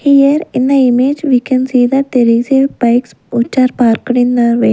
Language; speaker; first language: English; non-native, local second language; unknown